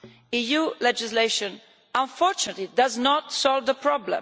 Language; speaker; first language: English; non-native, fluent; Italian